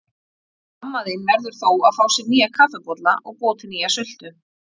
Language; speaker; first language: Icelandic; native; Icelandic